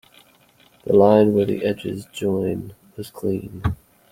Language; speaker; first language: English; native; English